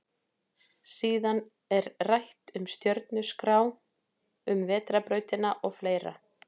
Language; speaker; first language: Icelandic; native; Icelandic